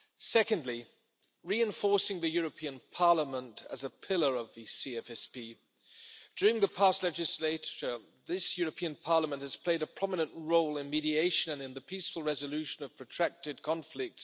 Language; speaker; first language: English; non-native, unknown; German